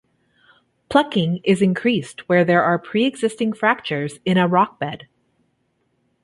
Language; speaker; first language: English; native; English